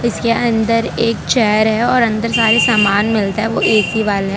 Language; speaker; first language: Hindi; non-native, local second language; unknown